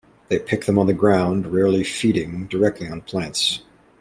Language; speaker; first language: English; native; English